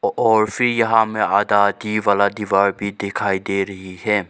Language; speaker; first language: Hindi; non-native, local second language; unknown